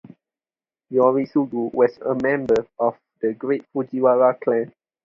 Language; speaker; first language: English; non-native, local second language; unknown